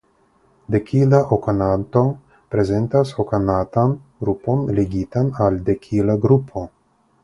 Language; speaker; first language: Esperanto; non-native, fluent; Russian